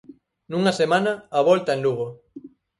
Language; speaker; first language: Galician; native; Galician